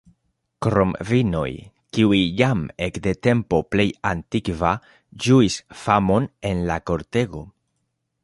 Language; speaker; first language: Esperanto; non-native, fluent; Spanish